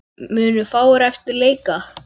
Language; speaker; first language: Icelandic; native; Icelandic